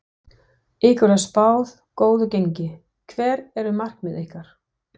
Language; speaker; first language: Icelandic; non-native, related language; Danish